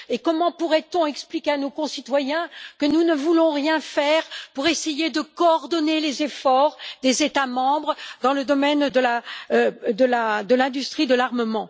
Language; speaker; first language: French; native; French